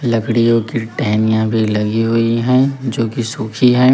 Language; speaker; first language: Hindi; native; Hindi